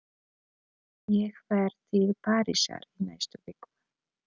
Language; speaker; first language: Icelandic; non-native, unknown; Polish